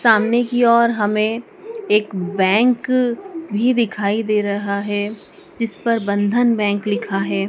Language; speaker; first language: Hindi; native; Hindi